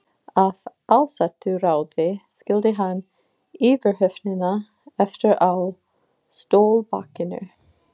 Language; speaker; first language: Icelandic; non-native, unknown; English